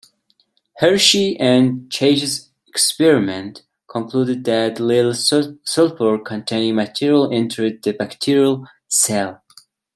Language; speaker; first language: English; non-native, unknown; Mongolian